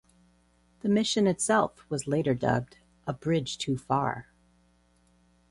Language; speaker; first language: English; native; English